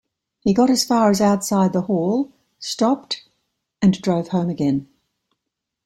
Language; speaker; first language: English; native; English